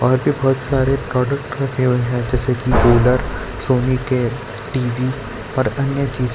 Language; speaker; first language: Hindi; non-native, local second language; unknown